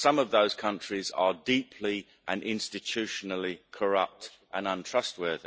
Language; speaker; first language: English; native; English